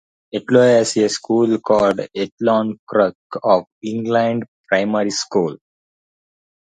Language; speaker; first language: English; non-native, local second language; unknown